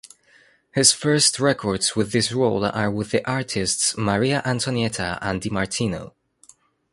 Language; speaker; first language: English; non-native, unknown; Spanish